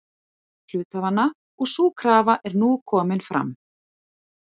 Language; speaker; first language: Icelandic; native; Icelandic